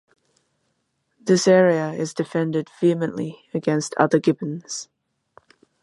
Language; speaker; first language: English; non-native, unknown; Chinese